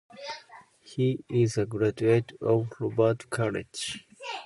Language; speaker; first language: English; non-native, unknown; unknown